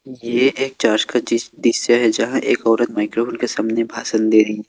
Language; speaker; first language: Hindi; non-native, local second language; Assamese